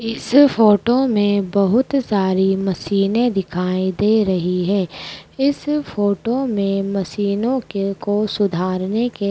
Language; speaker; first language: Hindi; native; Hindi